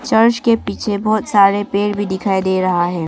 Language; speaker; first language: Hindi; non-native, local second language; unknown